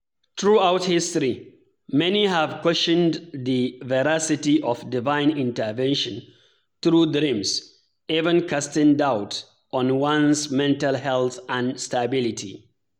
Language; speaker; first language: English; non-native, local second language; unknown